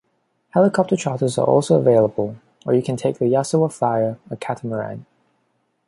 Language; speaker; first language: English; non-native, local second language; Cantonese